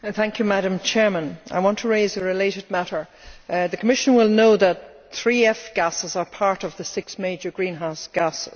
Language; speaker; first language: English; native; English